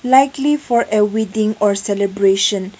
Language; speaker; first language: English; non-native, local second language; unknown